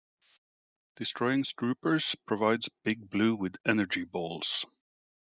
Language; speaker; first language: English; native; English